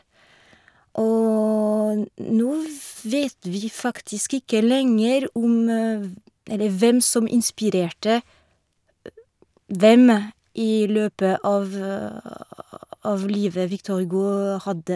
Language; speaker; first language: Norwegian; non-native, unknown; French